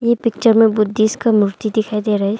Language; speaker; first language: Hindi; non-native, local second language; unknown